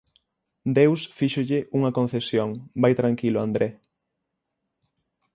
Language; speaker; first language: Galician; native; Galician